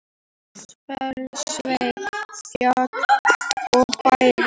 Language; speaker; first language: Icelandic; native; Icelandic